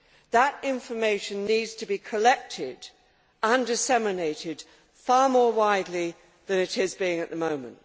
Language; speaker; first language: English; native; English